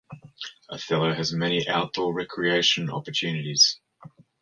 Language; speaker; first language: English; native; English